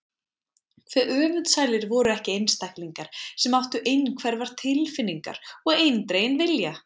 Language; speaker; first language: Icelandic; native; Icelandic